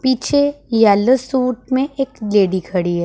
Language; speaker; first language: Hindi; non-native, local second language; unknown